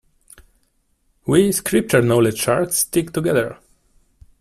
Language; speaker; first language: English; non-native, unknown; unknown